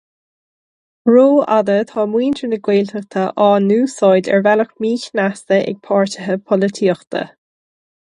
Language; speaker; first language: Irish; non-native, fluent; English